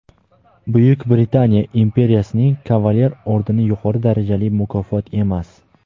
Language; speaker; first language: Uzbek; native; Uzbek